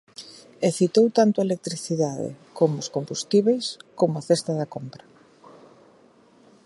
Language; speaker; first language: Galician; native; Galician